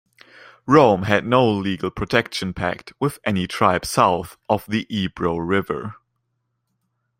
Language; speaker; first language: English; non-native, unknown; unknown